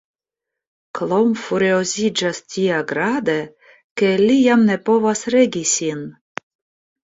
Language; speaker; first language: Esperanto; non-native, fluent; Russian